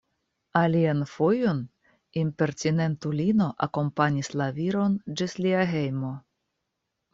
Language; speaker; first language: Esperanto; non-native, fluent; Russian